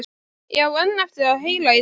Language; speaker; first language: Icelandic; native; Icelandic